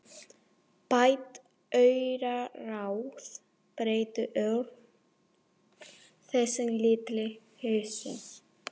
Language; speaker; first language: Icelandic; non-native, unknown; Spanish